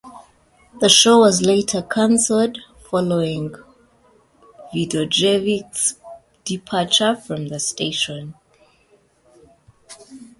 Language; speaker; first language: English; native; English